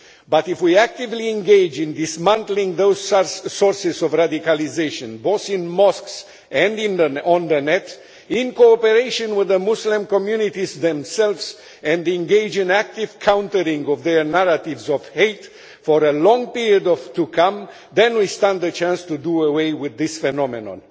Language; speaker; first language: English; non-native, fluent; Romanian